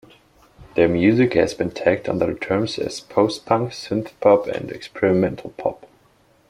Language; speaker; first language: English; native; English